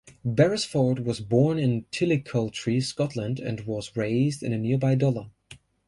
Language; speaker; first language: English; non-native, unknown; German